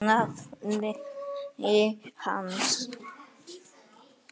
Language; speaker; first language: Icelandic; native; Icelandic